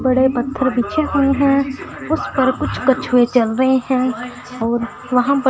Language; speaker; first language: Hindi; non-native, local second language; Punjabi